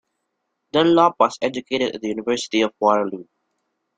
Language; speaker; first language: English; non-native, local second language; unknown